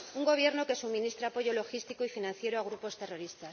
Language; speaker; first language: Spanish; native; Spanish